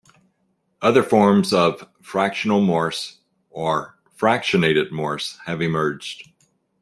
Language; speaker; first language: English; native; English